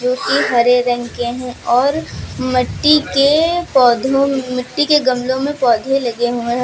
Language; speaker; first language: Hindi; native; Hindi